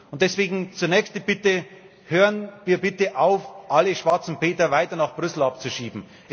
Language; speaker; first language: German; native; German